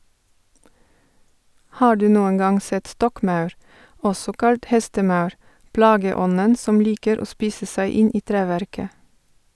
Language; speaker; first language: Norwegian; non-native, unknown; Bulgarian